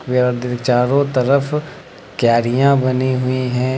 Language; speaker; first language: Hindi; native; Hindi